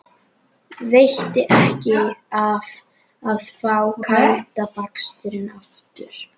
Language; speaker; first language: Icelandic; native; Icelandic